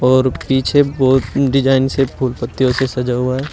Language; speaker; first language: Hindi; native; Hindi